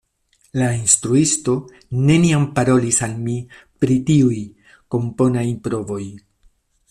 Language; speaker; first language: Esperanto; non-native, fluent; Spanish